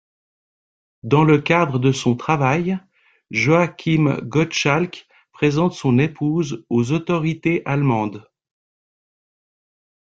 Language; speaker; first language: French; native; French